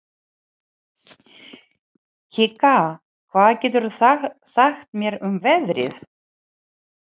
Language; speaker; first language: Icelandic; non-native, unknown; Ukrainian